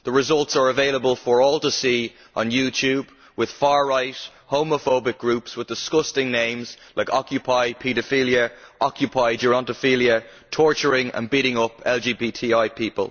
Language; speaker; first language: English; native; English